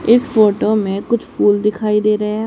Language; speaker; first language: Hindi; native; Hindi